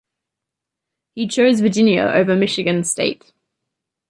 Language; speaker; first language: English; native; English